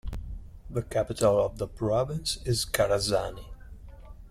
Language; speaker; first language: English; non-native, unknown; Italian